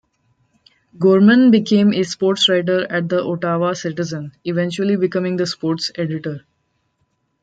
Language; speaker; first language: English; non-native, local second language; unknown